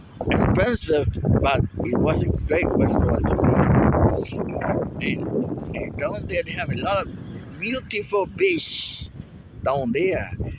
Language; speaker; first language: English; non-native, fluent; Spanish